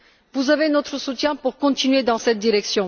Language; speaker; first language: French; non-native, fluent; Bulgarian